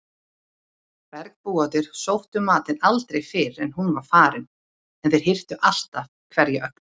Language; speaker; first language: Icelandic; native; Icelandic